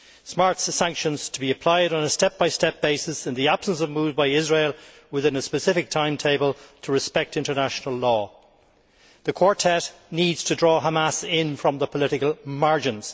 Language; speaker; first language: English; native; English